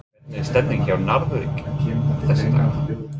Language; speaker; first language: Icelandic; non-native, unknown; English